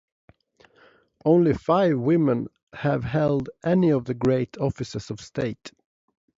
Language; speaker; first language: English; non-native, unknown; Swedish